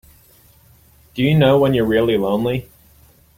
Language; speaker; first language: English; native; English